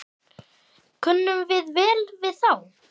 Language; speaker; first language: Icelandic; native; Icelandic